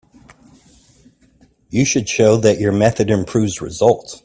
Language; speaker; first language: English; native; English